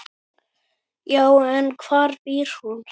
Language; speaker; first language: Icelandic; native; Icelandic